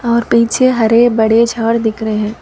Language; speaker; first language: Hindi; non-native, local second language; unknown